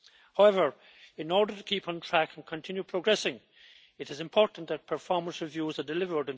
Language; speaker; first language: English; native; English